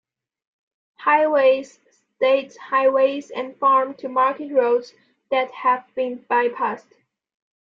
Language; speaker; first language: English; non-native, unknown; Chinese